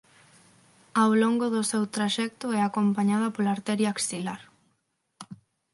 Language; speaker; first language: Galician; non-native, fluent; Spanish